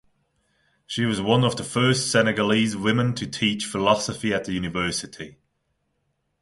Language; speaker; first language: English; non-native, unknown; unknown